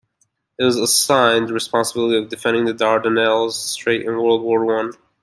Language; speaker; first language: English; native; English